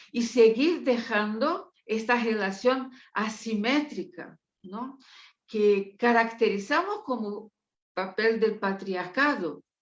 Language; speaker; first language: Spanish; non-native, related language; Portuguese